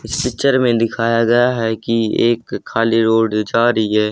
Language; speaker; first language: Hindi; native; Hindi